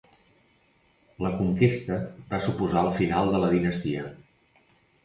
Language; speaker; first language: Catalan; native; Catalan